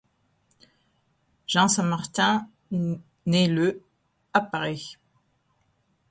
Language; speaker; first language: French; non-native, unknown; Italian